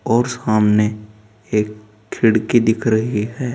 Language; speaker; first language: Hindi; native; Hindi